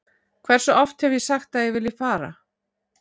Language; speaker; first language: Icelandic; native; Icelandic